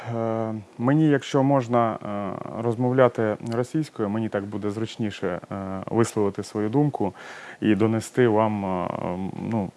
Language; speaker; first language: Ukrainian; non-native, local second language; Russian